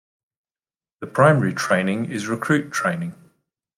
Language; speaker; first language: English; native; English